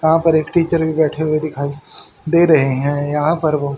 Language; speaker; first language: Hindi; native; Hindi